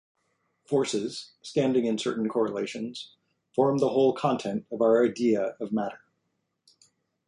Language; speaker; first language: English; native; English